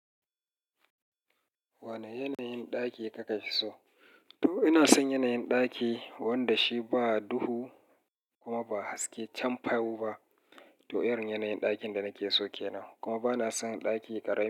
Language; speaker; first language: Hausa; native; Hausa